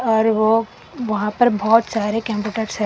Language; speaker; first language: Hindi; non-native, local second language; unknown